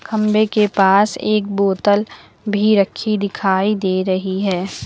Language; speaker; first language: Hindi; native; Hindi